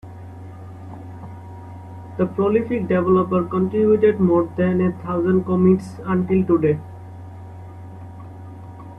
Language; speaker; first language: English; non-native, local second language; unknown